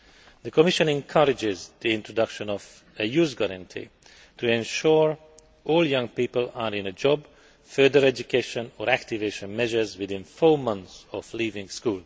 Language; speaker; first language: English; non-native, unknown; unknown